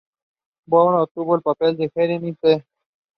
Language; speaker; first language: English; non-native, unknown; Spanish